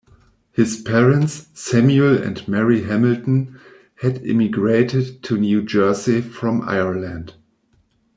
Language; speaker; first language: English; non-native, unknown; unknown